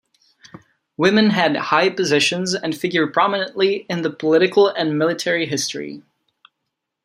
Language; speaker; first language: English; non-native, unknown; Czech